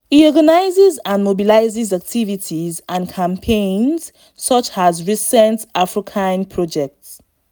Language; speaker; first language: English; non-native, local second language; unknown